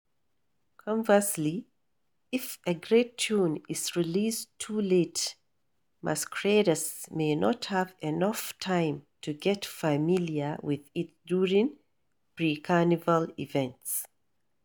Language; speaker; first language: English; non-native, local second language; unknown